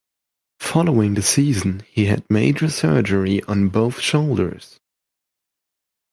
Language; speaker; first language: English; non-native, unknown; German